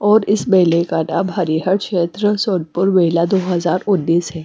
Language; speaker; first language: Hindi; non-native, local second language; Punjabi